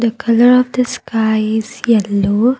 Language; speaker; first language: English; non-native, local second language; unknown